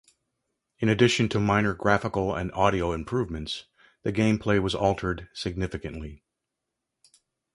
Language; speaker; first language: English; native; English